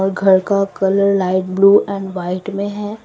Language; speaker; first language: Hindi; non-native, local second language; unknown